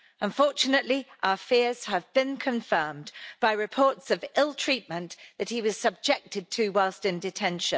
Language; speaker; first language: English; native; English